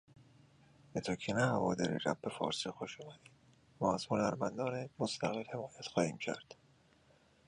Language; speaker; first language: English; native; English